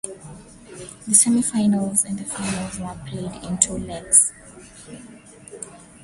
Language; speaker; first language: English; non-native, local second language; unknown